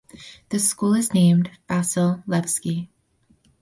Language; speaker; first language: English; native; English